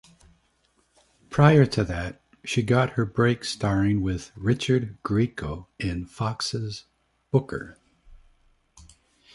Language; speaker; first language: English; native; English